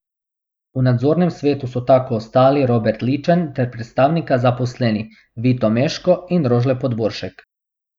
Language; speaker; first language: Slovenian; non-native, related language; Bosnian